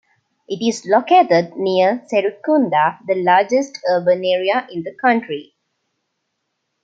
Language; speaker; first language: English; non-native, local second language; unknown